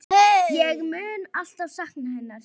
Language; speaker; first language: Icelandic; native; Icelandic